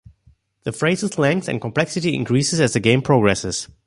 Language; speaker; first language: English; non-native, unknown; German